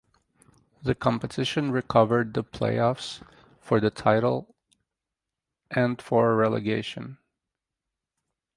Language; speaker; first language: English; native; English